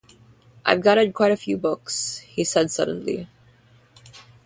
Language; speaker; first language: English; non-native, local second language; Filipino